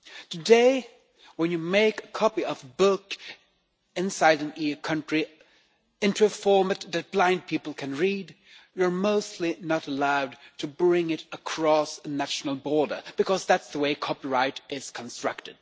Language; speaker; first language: English; non-native, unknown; Swedish